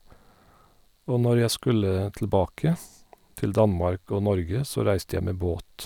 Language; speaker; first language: Norwegian; non-native, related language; Faroese